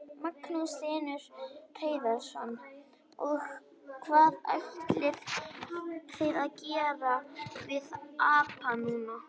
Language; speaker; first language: Icelandic; native; Icelandic